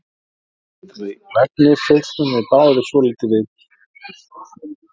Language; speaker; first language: Icelandic; native; Icelandic